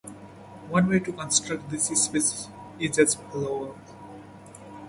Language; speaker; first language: English; non-native, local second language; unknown